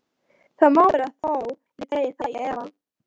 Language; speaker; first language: Icelandic; non-native, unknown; Polish